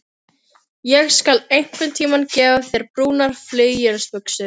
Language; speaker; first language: Icelandic; non-native, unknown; Filipino